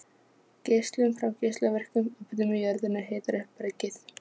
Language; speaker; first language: Icelandic; non-native, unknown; Polish